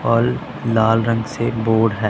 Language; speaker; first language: Hindi; non-native, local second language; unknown